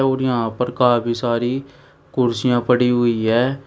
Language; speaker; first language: Hindi; native; Hindi